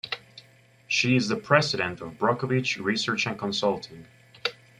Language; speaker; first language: English; native; English